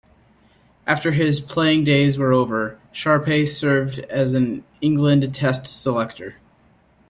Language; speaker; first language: English; native; English